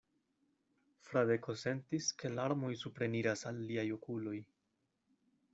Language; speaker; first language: Esperanto; non-native, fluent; Spanish